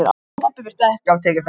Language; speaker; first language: Icelandic; non-native, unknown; Macedonian